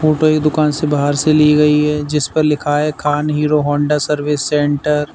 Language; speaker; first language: Hindi; native; Hindi